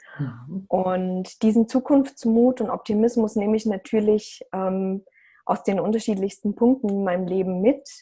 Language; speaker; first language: German; early bilingual, other home language; Russian